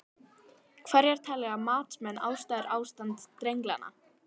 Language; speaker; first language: Icelandic; native; Icelandic